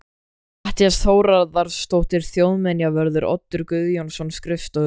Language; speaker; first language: Icelandic; native; Icelandic